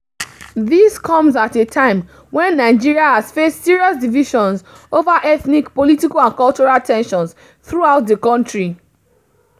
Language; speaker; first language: English; non-native, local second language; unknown